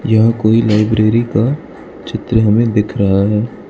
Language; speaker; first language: Hindi; non-native, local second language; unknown